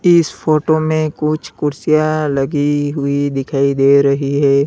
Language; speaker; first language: Hindi; native; Hindi